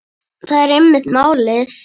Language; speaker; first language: Icelandic; native; Icelandic